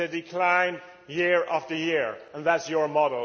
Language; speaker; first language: English; non-native, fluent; Swedish